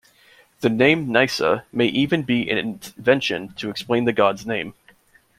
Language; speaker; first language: English; native; English